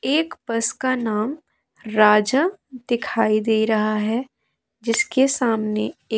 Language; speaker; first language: Hindi; native; Hindi